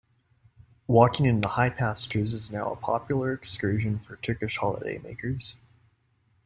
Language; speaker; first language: English; native; English